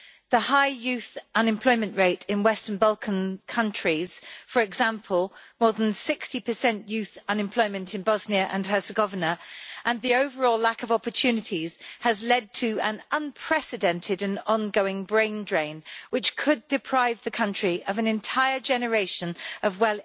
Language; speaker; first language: English; native; English